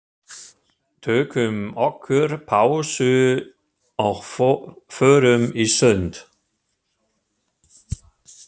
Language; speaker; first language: Icelandic; non-native, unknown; German